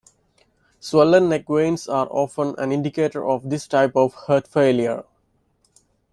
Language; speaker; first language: English; non-native, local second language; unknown